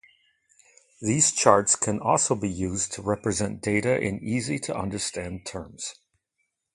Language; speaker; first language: English; non-native, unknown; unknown